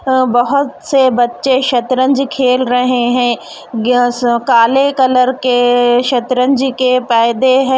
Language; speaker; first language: Hindi; non-native, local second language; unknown